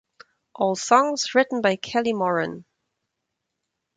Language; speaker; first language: English; non-native, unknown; German